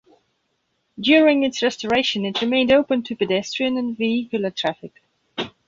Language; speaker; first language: English; non-native, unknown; Belarusian